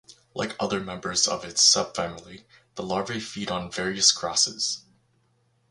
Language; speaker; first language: English; native; English